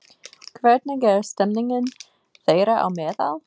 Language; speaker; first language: Icelandic; non-native, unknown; English